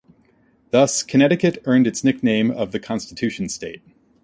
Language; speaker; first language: English; native; English